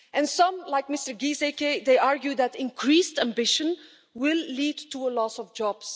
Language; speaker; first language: English; non-native, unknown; Dutch